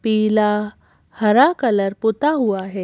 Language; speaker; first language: Hindi; native; Hindi